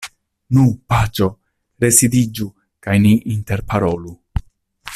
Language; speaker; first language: Esperanto; non-native, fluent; Italian